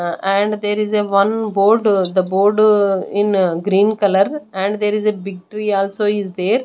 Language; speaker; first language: English; non-native, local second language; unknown